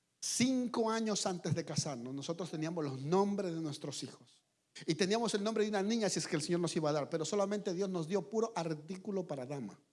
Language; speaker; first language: Spanish; native; Spanish